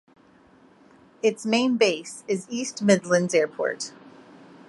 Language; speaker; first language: English; native; English